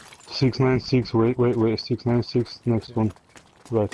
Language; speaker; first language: English; non-native, learner; Russian